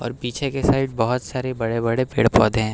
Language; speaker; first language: Hindi; native; Hindi